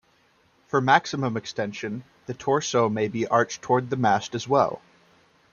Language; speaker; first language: English; native; English